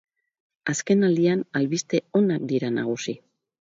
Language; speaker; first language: Basque; native; Basque